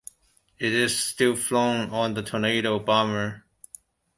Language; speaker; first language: English; non-native, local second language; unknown